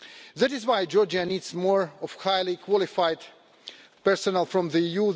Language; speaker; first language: English; non-native, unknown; Russian